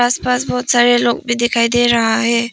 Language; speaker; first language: Hindi; non-native, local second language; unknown